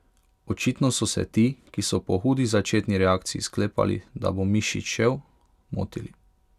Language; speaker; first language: Slovenian; non-native, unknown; Hungarian